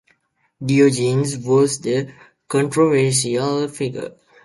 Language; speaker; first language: English; native; English